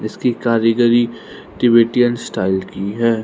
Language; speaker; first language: Hindi; non-native, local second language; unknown